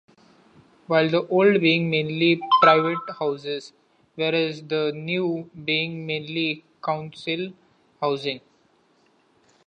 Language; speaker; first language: English; non-native, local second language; Marathi